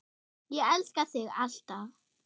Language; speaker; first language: Icelandic; non-native, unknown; German